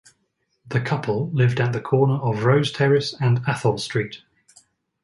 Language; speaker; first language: English; native; English